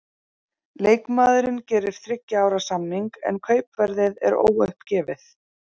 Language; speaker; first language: Icelandic; native; Icelandic